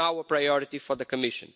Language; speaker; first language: English; non-native, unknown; Portuguese